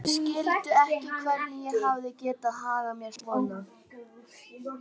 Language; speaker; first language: Icelandic; native; Icelandic